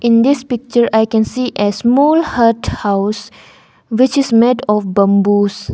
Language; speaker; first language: English; non-native, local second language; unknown